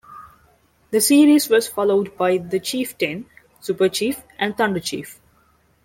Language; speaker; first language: English; non-native, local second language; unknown